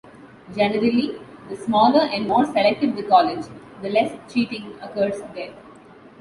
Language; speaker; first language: English; non-native, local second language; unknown